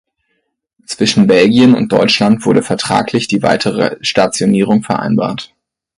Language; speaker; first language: German; native; German